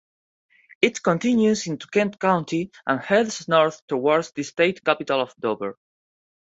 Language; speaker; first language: English; non-native, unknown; Spanish